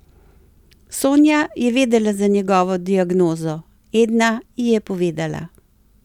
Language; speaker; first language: Slovenian; native; Slovenian